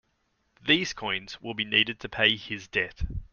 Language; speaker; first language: English; native; English